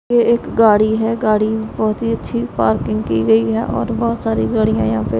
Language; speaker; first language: Hindi; non-native, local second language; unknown